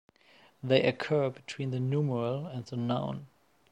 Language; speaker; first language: English; non-native, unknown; German